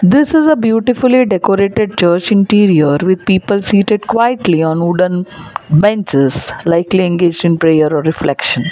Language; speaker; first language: English; non-native, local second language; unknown